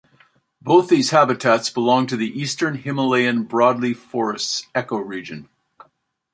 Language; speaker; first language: English; native; English